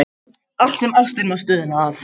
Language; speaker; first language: Icelandic; non-native, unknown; Macedonian